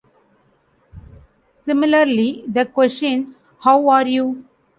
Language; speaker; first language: English; non-native, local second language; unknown